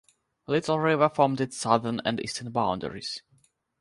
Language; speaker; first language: English; non-native, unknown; Russian